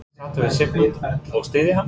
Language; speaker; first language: Icelandic; non-native, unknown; English